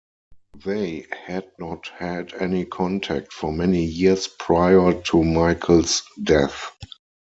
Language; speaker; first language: English; non-native, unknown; German